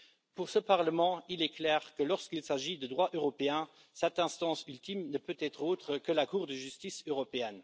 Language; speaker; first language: French; non-native, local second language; Luxembourgish